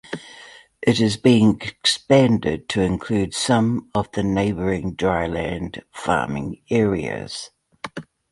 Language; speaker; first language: English; native; English